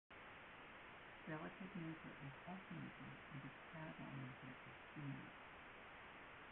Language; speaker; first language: English; native; English